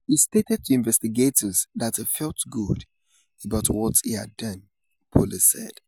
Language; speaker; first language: English; non-native, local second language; Yoruba